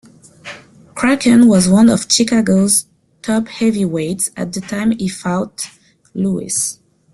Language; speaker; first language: English; non-native, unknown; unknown